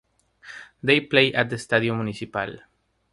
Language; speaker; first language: English; non-native, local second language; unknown